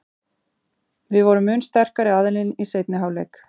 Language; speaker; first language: Icelandic; native; Icelandic